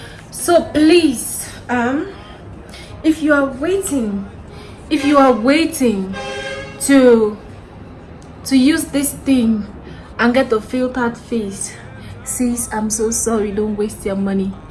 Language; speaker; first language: English; non-native, local second language; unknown